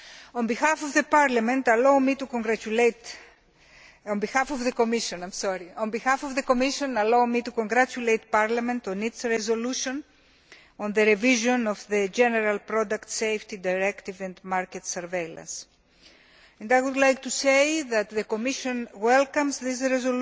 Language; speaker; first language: English; non-native, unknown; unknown